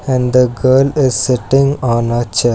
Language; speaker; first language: English; non-native, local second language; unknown